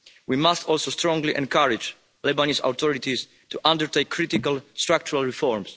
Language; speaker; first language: English; non-native, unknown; Polish